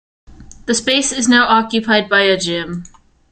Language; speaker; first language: English; native; English